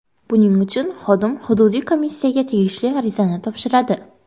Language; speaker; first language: Uzbek; non-native, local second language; Kara-Kalpak